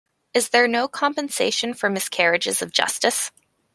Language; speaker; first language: English; native; English